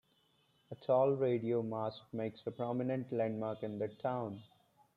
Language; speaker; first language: English; non-native, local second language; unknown